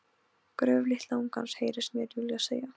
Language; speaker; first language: Icelandic; non-native, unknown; Polish